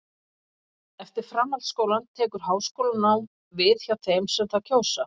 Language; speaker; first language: Icelandic; native; Icelandic